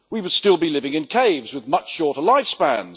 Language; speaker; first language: English; native; English